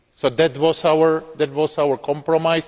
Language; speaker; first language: English; non-native, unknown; Greek